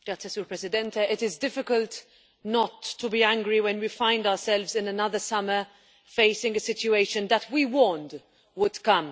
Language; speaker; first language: English; non-native, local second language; Maltese